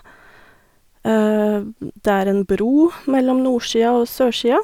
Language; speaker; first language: Norwegian; native; Norwegian